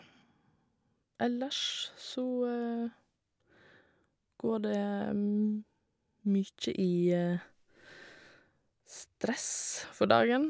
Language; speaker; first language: Norwegian; native; Norwegian